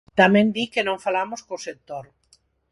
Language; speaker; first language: Galician; non-native, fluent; Spanish